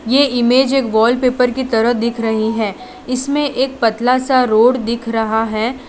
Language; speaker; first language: Hindi; non-native, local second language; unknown